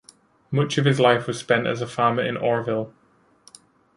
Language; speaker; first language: English; native; English